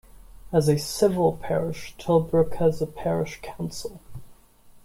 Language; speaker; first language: English; non-native, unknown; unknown